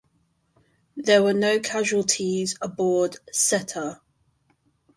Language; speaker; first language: English; non-native, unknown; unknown